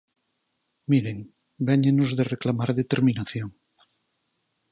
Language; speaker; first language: Galician; native; Galician